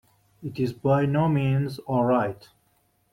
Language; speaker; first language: English; non-native, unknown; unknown